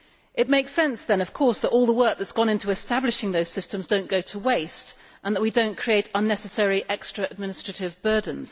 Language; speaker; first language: English; native; English